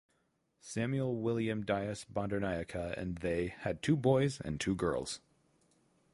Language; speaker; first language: English; native; English